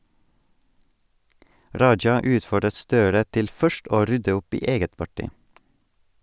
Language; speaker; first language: Norwegian; non-native, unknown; Estonian